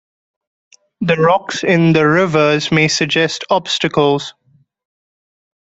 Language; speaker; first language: English; non-native, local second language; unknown